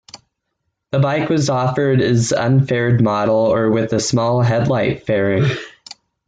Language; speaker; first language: English; native; English